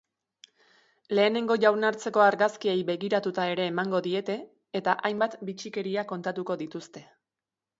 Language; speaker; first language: Basque; native; Basque